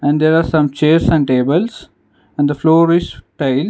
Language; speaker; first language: English; non-native, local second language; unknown